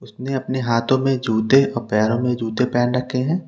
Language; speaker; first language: Hindi; native; Hindi